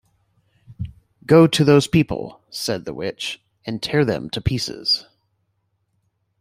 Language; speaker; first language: English; native; English